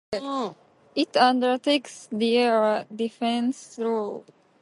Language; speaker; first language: English; non-native, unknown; Japanese